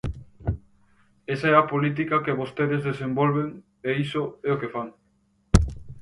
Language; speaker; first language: Galician; native; Galician